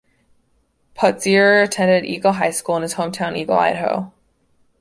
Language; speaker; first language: English; native; English